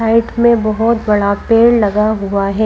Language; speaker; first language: Hindi; native; Hindi